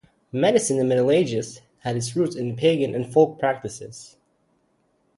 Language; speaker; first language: English; native; English